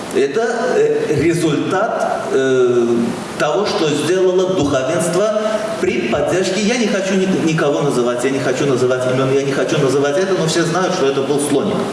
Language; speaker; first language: Russian; non-native, local second language; Azerbaijani